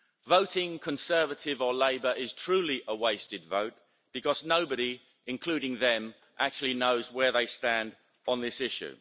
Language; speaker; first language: English; native; English